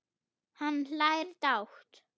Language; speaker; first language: Icelandic; non-native, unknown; German